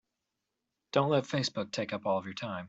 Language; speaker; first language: English; native; English